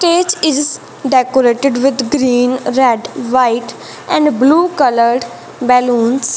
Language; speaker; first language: English; non-native, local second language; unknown